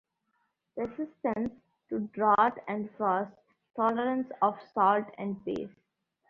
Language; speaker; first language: English; non-native, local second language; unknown